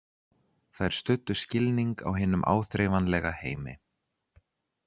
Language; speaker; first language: Icelandic; native; Icelandic